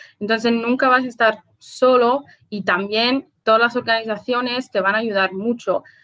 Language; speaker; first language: Spanish; non-native, related language; Italian